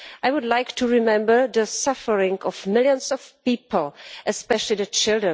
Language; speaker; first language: English; non-native, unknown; Czech